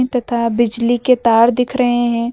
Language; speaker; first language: Hindi; native; Hindi